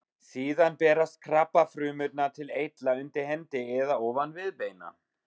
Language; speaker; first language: Icelandic; non-native, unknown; German